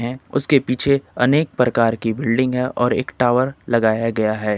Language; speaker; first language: Hindi; native; Hindi